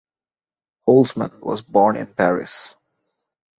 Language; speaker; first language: English; non-native, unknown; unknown